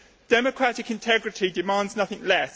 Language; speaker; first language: English; native; English